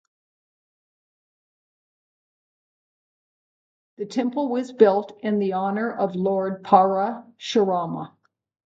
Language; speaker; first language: English; native; English